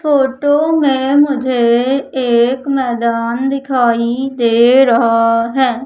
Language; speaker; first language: Hindi; native; Hindi